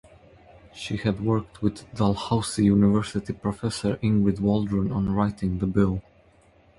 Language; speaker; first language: English; native; English